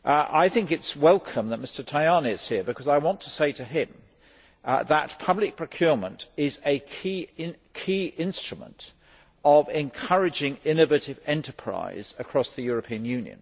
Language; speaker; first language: English; native; English